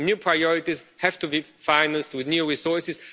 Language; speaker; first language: English; non-native, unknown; Romanian